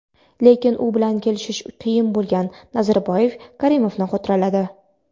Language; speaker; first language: Uzbek; non-native, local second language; Kara-Kalpak